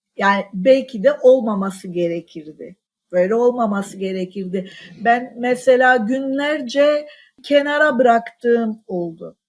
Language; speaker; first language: Turkish; non-native, local second language; Armenian